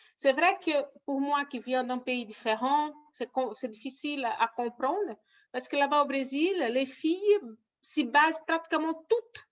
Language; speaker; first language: French; non-native, fluent; Portuguese